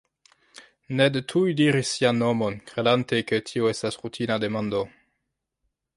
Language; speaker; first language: Esperanto; non-native, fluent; French